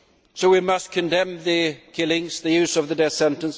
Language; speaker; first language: English; non-native, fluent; Swedish